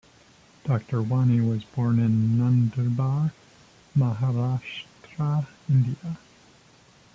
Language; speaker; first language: English; native; English